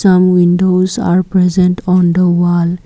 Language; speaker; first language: English; non-native, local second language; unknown